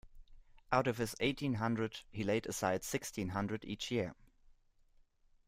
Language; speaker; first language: English; non-native, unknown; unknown